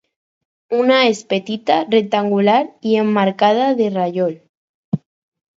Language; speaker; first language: Catalan; non-native, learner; Spanish